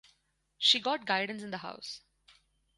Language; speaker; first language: English; non-native, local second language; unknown